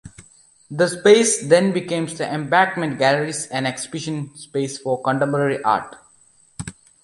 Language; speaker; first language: English; non-native, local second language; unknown